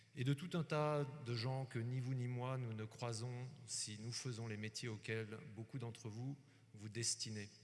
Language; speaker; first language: French; native; French